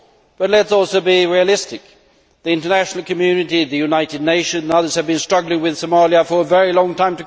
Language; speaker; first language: English; non-native, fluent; Swedish